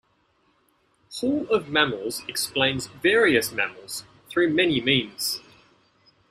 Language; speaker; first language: English; native; English